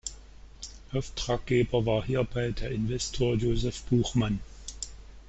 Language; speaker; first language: German; native; German